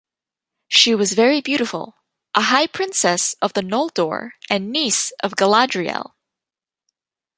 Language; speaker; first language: English; native; English